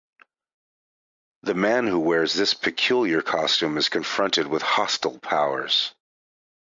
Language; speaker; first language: English; native; English